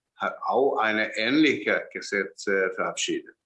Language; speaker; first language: German; non-native, fluent; Chinese